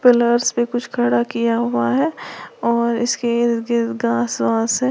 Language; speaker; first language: Hindi; native; Hindi